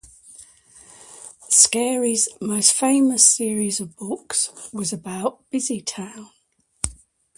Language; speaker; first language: English; native; English